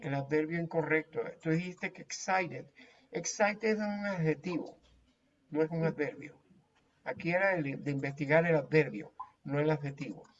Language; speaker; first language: Spanish; native; Spanish